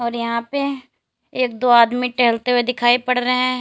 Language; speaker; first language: Hindi; native; Hindi